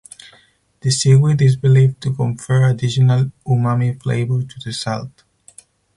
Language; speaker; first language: English; non-native, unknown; Spanish